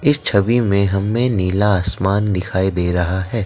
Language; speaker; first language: Hindi; non-native, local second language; Assamese